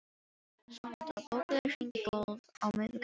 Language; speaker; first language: Icelandic; non-native, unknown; Filipino